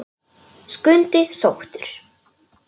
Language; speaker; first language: Icelandic; non-native, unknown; Polish